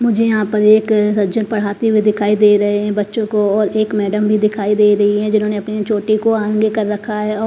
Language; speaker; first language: Hindi; non-native, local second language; Punjabi